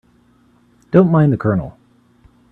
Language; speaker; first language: English; native; English